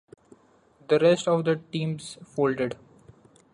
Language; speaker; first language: English; non-native, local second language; Marathi